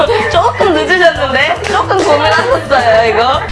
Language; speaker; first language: Korean; native; Korean